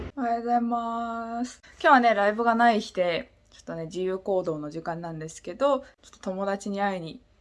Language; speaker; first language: Japanese; non-native, fluent; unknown